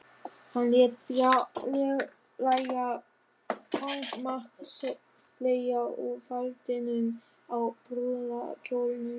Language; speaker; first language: Icelandic; non-native, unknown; German